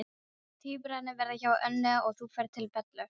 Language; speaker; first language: Icelandic; non-native, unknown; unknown